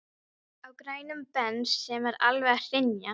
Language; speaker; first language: Icelandic; non-native, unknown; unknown